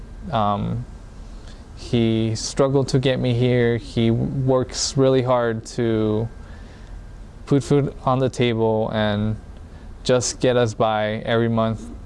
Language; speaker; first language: English; early bilingual, other home language; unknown